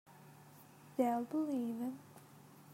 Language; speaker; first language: English; non-native, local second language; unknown